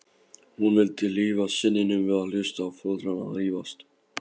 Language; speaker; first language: Icelandic; non-native, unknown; Polish